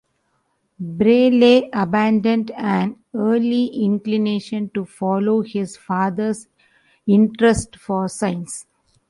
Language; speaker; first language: English; non-native, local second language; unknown